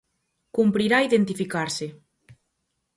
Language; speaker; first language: Galician; native; Galician